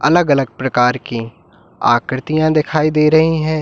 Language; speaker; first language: Hindi; native; Hindi